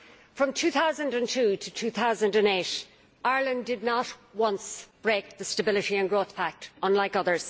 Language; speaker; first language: English; native; English